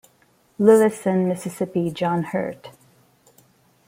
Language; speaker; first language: English; non-native, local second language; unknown